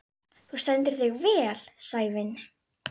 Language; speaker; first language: Icelandic; native; Icelandic